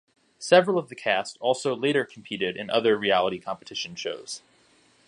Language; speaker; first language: English; native; English